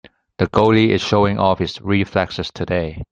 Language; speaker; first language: English; non-native, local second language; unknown